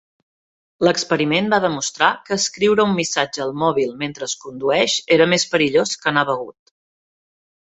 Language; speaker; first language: Catalan; native; Catalan